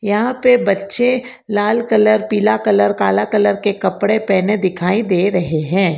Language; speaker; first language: Hindi; non-native, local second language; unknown